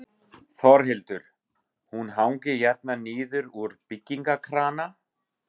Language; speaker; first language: Icelandic; non-native, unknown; German